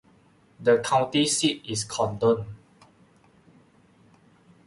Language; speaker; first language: English; non-native, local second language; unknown